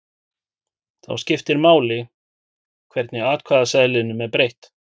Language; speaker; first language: Icelandic; native; Icelandic